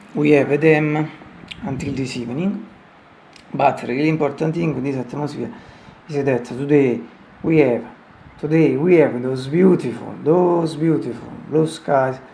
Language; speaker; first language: English; non-native, fluent; Italian